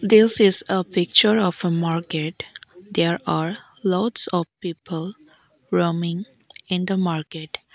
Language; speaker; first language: English; non-native, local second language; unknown